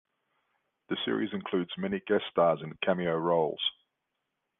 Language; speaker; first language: English; native; English